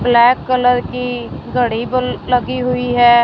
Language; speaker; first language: Hindi; non-native, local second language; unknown